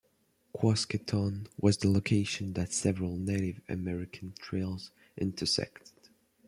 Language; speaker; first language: English; non-native, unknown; French